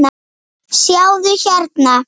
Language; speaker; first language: Icelandic; native; Icelandic